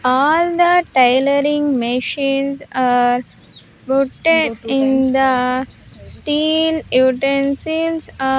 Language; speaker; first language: English; non-native, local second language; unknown